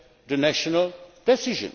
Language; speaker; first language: English; non-native, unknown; Czech